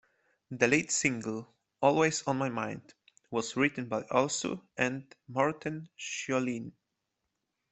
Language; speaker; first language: English; non-native, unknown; Polish